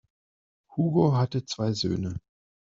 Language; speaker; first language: German; non-native, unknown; Spanish